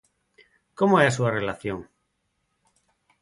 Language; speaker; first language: Galician; non-native, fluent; Spanish